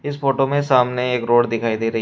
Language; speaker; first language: Hindi; native; Hindi